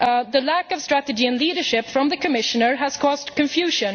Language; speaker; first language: English; non-native, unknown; Swedish